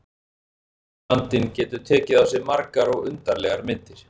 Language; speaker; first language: Icelandic; native; Icelandic